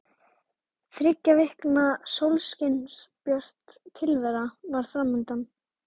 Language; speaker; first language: Icelandic; native; Icelandic